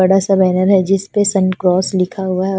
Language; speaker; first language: Hindi; non-native, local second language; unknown